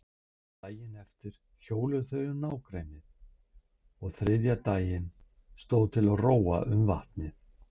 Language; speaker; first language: Icelandic; native; Icelandic